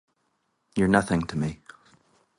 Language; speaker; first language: English; native; English